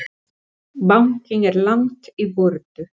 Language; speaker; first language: Icelandic; non-native, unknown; Spanish